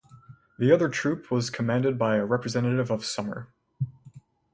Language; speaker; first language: English; native; English